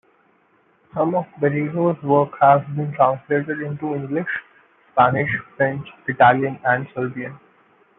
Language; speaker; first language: English; non-native, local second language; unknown